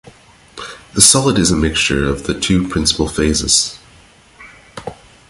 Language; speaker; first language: English; non-native, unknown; Portuguese